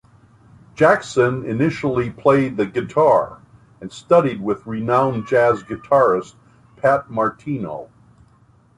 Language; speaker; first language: English; native; English